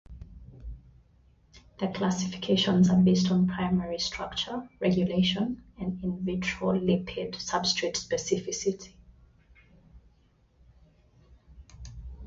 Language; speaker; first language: English; non-native, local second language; Swahili